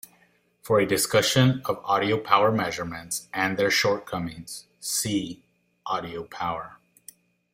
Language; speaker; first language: English; non-native, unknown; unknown